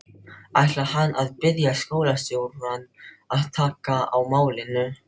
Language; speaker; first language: Icelandic; non-native, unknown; Filipino